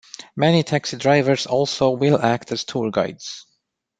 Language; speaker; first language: English; non-native, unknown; Romanian